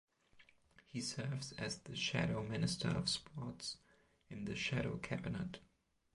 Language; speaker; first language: English; non-native, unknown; German